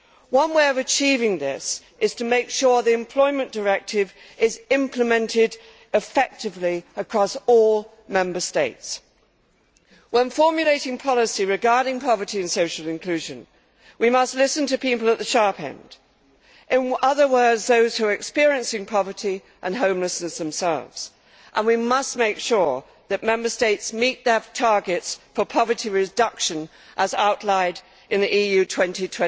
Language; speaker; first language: English; native; English